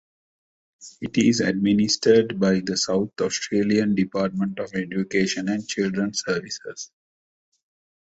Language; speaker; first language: English; non-native, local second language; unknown